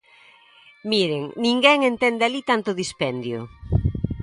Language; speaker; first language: Galician; native; Galician